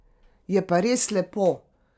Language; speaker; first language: Slovenian; native; Slovenian